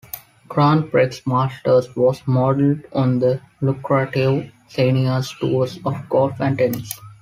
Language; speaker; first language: English; non-native, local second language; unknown